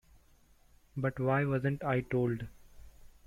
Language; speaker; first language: English; non-native, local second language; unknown